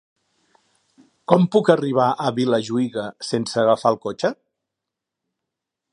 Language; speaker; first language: Catalan; native; Catalan